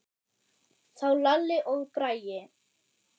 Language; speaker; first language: Icelandic; non-native, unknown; German